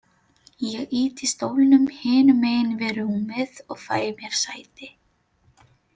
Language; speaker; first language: Icelandic; non-native, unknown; Filipino